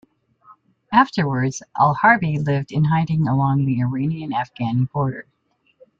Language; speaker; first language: English; native; English